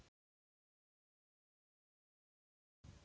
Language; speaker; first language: Icelandic; non-native, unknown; Polish